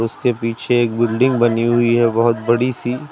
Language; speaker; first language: Hindi; native; Hindi